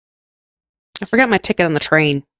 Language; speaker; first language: English; native; English